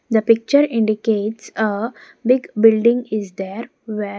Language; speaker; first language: English; non-native, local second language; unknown